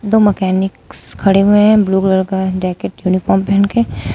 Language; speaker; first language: Hindi; native; Hindi